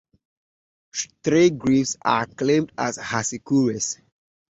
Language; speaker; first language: English; native; English